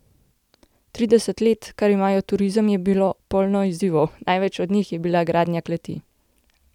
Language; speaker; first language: Slovenian; native; Slovenian